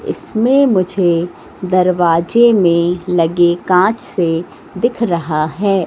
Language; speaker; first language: Hindi; native; Hindi